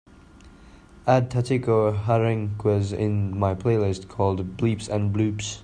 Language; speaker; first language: English; non-native, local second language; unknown